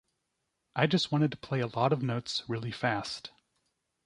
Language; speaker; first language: English; native; English